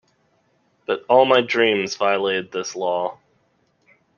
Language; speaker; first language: English; native; English